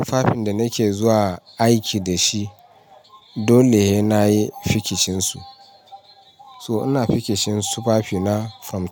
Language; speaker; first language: Hausa; non-native, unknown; Yoruba